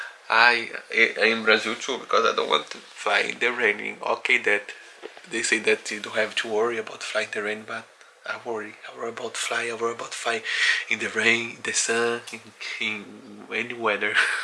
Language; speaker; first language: English; non-native, learner; Portuguese